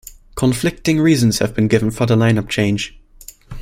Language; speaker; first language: English; non-native, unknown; German